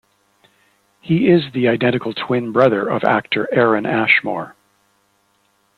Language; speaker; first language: English; native; English